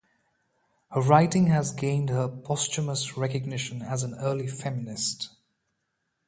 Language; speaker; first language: English; non-native, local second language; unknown